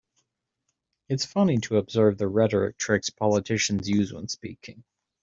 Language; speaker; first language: English; native; English